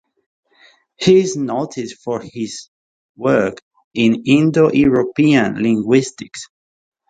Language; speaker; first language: English; native; English